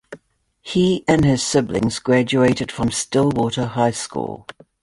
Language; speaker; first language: English; native; English